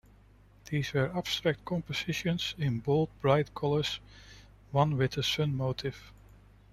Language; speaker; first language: English; non-native, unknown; Dutch